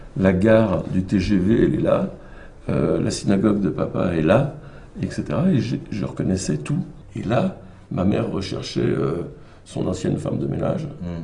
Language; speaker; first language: French; native; French